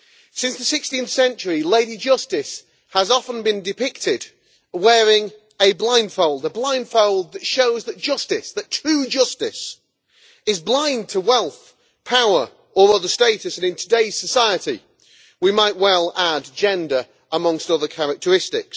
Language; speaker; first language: English; native; English